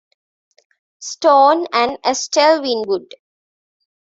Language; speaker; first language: English; non-native, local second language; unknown